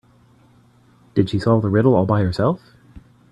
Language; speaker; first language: English; native; English